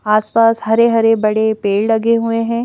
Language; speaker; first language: Hindi; native; Hindi